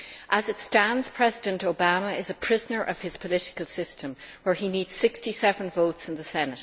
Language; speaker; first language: English; native; English